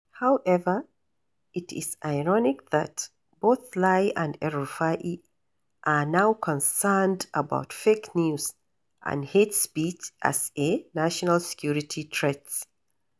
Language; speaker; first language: English; non-native, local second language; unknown